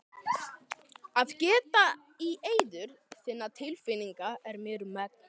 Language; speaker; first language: Icelandic; native; Icelandic